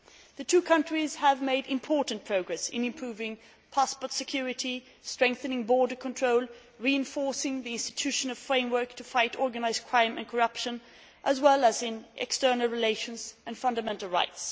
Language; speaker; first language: English; non-native, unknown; Swedish